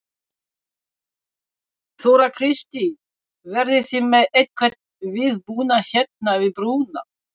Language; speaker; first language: Icelandic; non-native, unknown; French